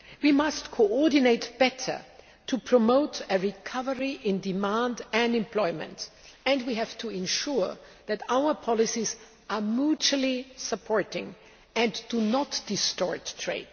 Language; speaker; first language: English; non-native, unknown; German